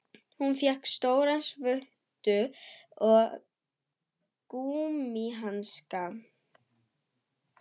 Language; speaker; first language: Icelandic; non-native, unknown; German